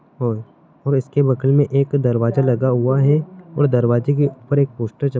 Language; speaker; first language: Hindi; non-native, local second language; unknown